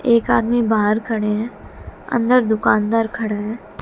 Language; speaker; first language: Hindi; native; Hindi